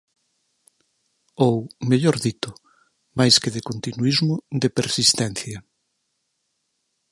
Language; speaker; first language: Galician; native; Galician